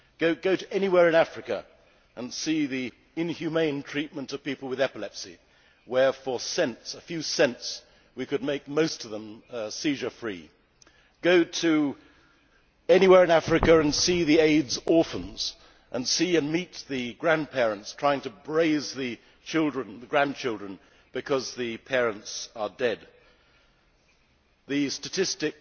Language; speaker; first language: English; native; English